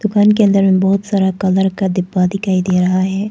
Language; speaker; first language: Hindi; non-native, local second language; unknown